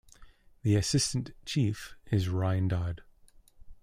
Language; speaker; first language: English; native; English